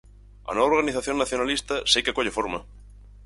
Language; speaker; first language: Galician; native; Galician